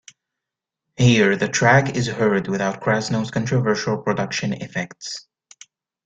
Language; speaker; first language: English; native; English